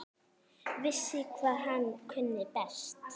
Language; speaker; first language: Icelandic; native; Icelandic